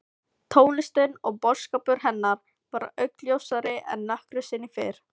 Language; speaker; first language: Icelandic; non-native, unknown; Filipino